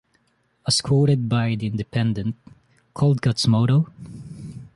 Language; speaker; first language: English; non-native, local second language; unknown